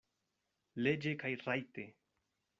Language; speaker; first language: Esperanto; non-native, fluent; Spanish